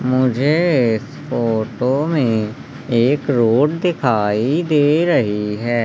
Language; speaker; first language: Hindi; native; Hindi